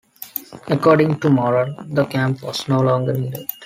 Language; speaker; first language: English; non-native, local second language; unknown